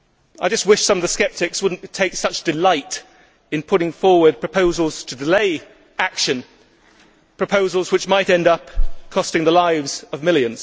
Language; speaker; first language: English; native; English